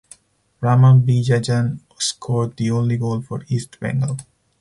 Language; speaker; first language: English; non-native, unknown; Spanish